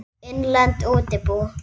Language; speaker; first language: Icelandic; native; Icelandic